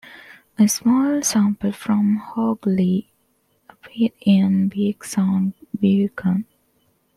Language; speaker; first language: English; non-native, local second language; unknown